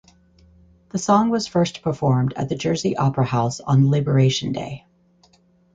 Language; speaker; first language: English; native; English